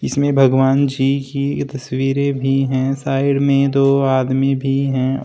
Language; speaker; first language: Hindi; native; Hindi